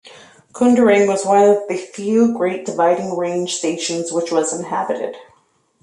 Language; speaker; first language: English; native; English